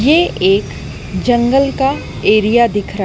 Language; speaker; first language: Hindi; native; Hindi